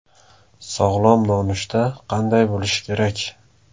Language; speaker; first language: Uzbek; native; Uzbek